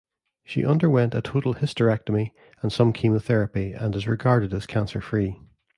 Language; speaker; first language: English; native; English